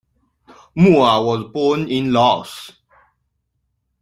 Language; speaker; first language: English; non-native, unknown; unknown